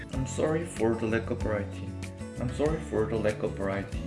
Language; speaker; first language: English; non-native, learner; Korean